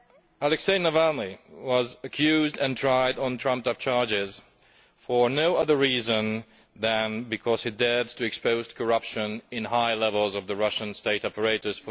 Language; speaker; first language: English; non-native, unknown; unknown